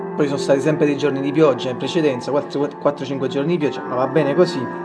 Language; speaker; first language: Italian; native; Italian